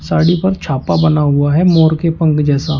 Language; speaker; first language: Hindi; native; Hindi